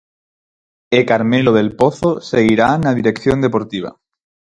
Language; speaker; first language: Galician; non-native, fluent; Spanish